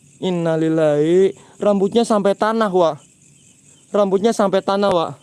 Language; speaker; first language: Indonesian; non-native, local second language; Javanese